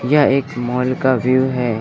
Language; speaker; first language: Hindi; native; Hindi